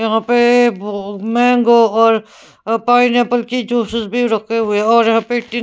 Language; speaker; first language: Hindi; non-native, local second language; Punjabi